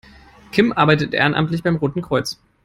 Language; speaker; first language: English; non-native, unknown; German